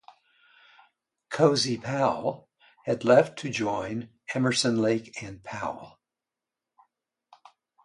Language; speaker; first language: English; native; English